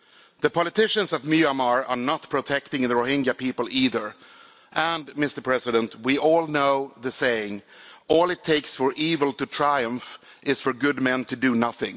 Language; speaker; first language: English; non-native, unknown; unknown